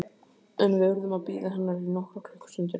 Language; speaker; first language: Icelandic; native; Icelandic